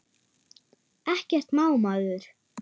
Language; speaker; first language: Icelandic; non-native, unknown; German